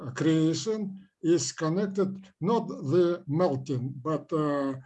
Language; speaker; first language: English; non-native, learner; Russian